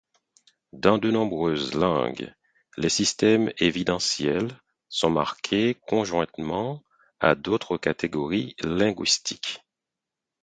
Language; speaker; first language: French; non-native, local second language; Haitian Creole